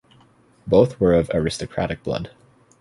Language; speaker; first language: English; native; English